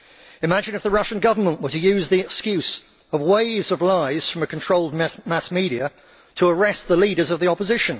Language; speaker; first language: English; native; English